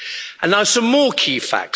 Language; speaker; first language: English; native; English